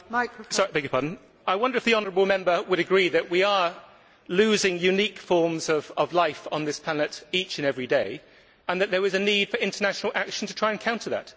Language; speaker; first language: English; native; English